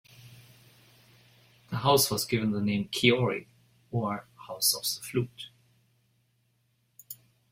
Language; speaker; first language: English; non-native, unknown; German